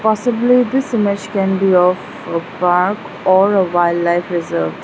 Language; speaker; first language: English; non-native, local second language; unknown